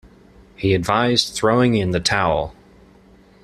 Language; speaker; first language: English; native; English